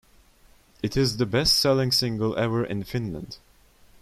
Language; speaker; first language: English; non-native, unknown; Turkish